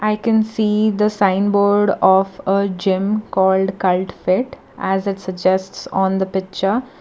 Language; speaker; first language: English; non-native, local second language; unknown